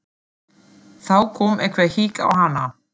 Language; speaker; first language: Icelandic; non-native, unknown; German